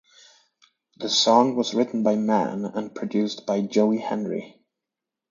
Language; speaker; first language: English; native; English